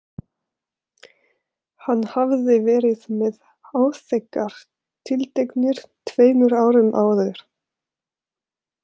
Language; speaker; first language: Icelandic; non-native, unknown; French